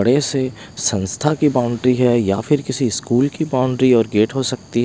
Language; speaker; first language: Hindi; non-native, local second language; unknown